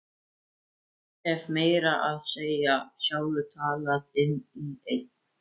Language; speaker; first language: Icelandic; native; Icelandic